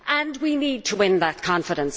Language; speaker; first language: English; native; English